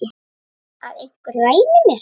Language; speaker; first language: Icelandic; native; Icelandic